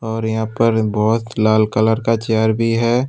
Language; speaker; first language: Hindi; non-native, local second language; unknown